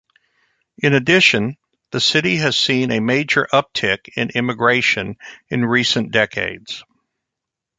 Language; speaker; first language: English; native; English